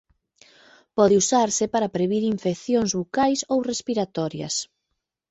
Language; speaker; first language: Galician; native; Galician